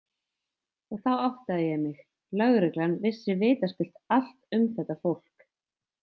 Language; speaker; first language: Icelandic; native; Icelandic